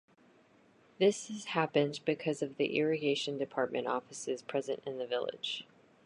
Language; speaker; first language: English; native; English